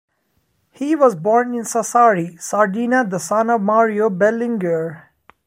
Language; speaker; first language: English; non-native, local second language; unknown